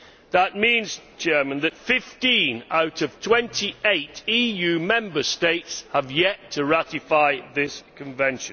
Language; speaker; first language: English; native; English